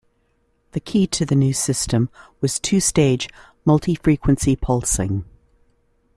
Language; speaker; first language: English; native; English